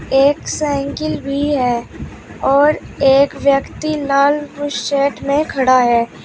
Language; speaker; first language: Hindi; native; Hindi